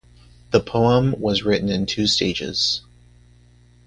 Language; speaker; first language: English; native; English